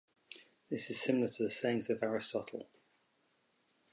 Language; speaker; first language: English; native; English